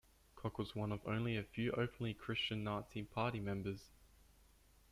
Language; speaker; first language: English; native; English